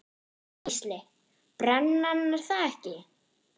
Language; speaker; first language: Icelandic; non-native, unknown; German